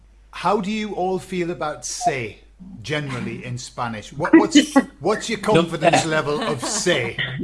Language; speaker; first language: English; native; English